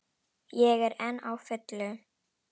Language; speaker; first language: Icelandic; non-native, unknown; Indonesian